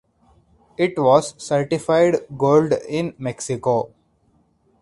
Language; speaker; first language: English; non-native, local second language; Hindi